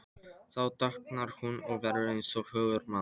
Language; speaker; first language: Icelandic; non-native, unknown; Polish